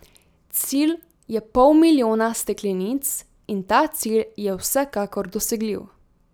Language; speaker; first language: Slovenian; native; Slovenian